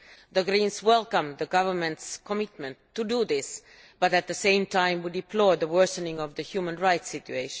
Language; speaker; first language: English; non-native, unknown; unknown